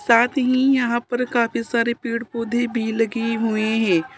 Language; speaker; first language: Hindi; native; Hindi